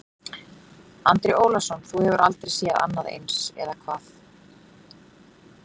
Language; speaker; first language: Icelandic; native; Icelandic